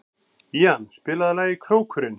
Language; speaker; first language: Icelandic; native; Icelandic